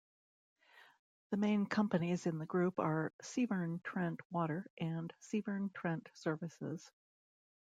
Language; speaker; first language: English; native; English